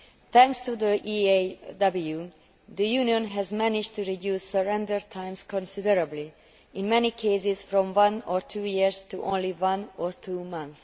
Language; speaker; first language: English; non-native, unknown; Hungarian